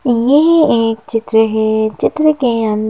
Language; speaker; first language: Hindi; native; Hindi